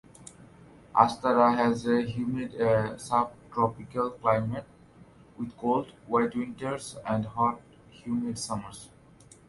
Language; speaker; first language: English; non-native, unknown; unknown